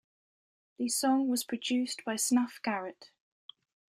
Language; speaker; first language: English; native; English